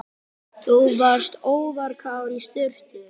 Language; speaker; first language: Icelandic; native; Icelandic